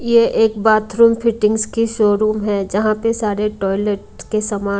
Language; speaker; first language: Hindi; non-native, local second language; Punjabi